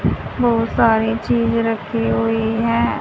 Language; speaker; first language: Hindi; native; Hindi